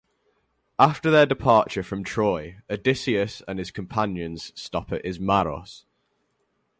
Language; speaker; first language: English; native; English